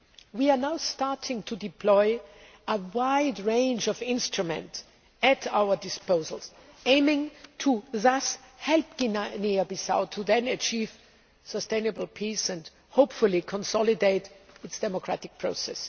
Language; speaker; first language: English; non-native, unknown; German